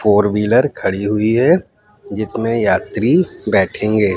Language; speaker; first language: Hindi; native; Hindi